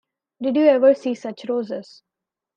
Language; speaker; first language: English; non-native, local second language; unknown